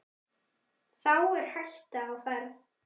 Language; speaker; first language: Icelandic; native; Icelandic